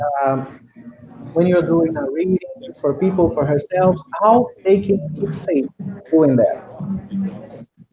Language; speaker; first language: English; non-native, fluent; Portuguese